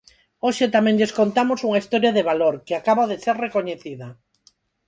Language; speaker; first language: Galician; non-native, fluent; Spanish